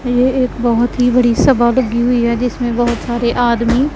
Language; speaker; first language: Hindi; non-native, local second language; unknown